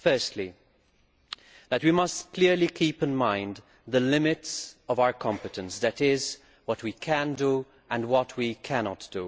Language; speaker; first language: English; non-native, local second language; Maltese